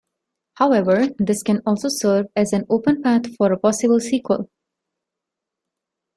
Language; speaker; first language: English; non-native, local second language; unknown